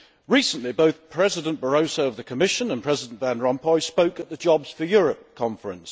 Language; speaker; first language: English; native; English